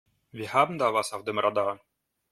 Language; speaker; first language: German; non-native, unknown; Russian